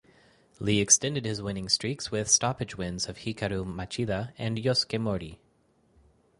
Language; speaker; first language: English; native; English